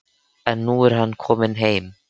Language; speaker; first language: Icelandic; native; Icelandic